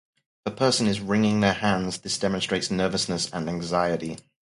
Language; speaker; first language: English; native; English